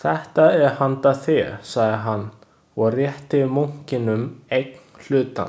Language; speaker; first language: Icelandic; non-native, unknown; Chinese